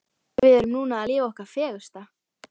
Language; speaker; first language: Icelandic; native; Icelandic